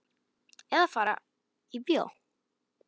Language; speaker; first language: Icelandic; non-native, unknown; Polish